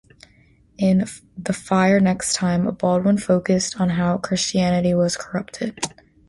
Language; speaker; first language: English; native; English